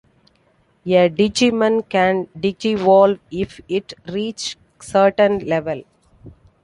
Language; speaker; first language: English; non-native, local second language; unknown